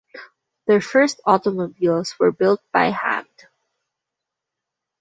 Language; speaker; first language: English; non-native, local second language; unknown